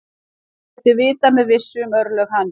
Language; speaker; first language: Icelandic; native; Icelandic